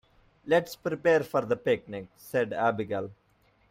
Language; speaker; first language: English; non-native, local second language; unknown